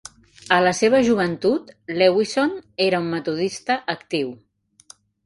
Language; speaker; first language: Catalan; native; Catalan